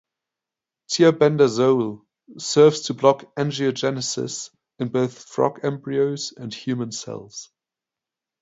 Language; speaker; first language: English; non-native, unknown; German